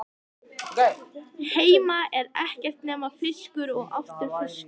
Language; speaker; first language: Icelandic; native; Icelandic